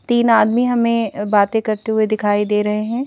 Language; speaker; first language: Hindi; native; Hindi